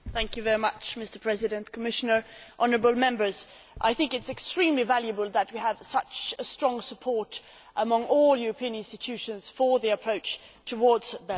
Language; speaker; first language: English; non-native, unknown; Swedish